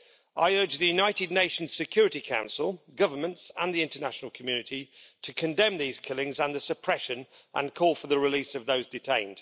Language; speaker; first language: English; native; English